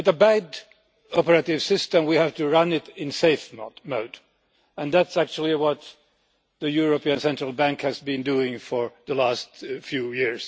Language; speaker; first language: English; non-native, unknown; Finnish